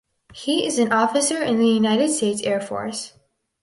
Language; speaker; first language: English; native; English